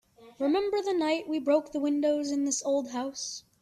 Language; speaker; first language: English; native; English